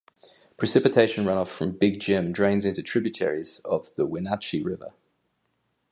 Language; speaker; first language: English; native; English